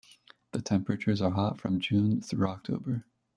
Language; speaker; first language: English; native; English